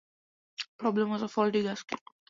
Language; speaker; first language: English; non-native, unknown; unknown